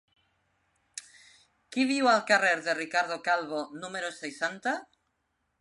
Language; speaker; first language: Catalan; non-native, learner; Spanish